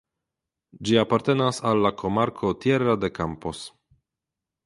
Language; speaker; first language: Esperanto; non-native, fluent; Polish